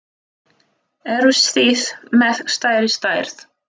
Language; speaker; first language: Icelandic; non-native, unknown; Russian